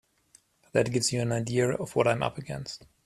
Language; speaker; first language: English; non-native, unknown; German